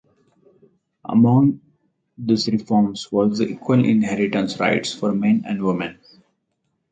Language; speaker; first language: English; non-native, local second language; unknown